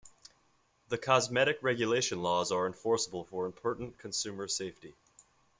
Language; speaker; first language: English; native; English